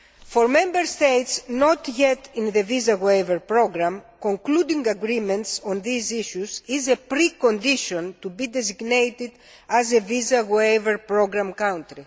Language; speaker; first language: English; non-native, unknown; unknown